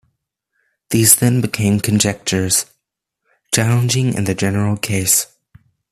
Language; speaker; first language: English; native; English